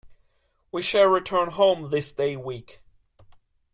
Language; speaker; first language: English; non-native, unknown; German